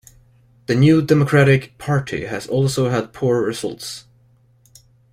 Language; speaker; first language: English; non-native, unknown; Swedish